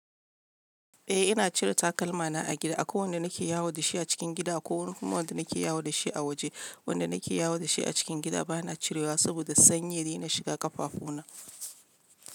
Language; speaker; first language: Hausa; non-native, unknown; Yoruba